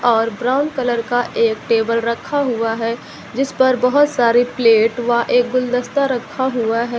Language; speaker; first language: Hindi; native; Hindi